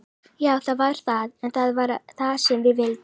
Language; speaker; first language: Icelandic; native; Icelandic